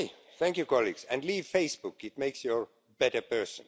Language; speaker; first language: English; non-native, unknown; Estonian